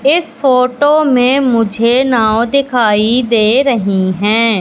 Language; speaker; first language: Hindi; native; Hindi